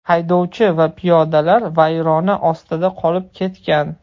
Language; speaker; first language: Uzbek; non-native, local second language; Russian